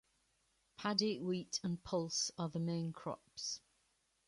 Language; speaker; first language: English; native; English